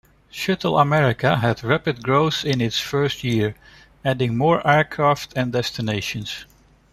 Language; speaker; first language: English; non-native, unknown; Dutch